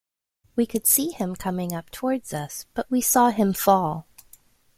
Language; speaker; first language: English; native; English